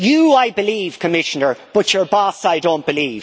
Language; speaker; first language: English; native; English